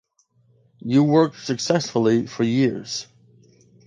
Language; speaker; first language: English; native; English